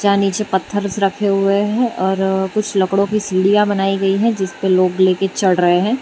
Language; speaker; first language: Hindi; non-native, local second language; Gujarati